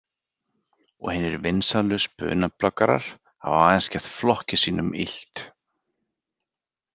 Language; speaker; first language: Icelandic; native; Icelandic